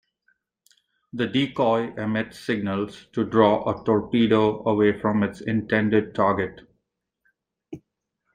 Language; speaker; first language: English; non-native, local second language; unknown